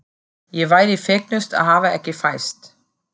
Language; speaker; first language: Icelandic; non-native, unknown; German